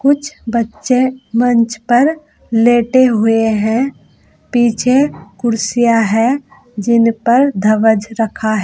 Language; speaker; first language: Hindi; native; Hindi